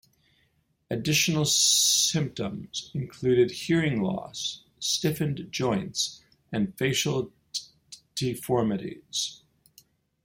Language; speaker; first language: English; native; English